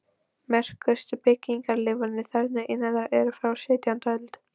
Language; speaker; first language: Icelandic; non-native, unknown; Polish